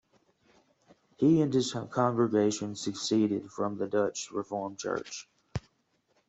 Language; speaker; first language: English; native; English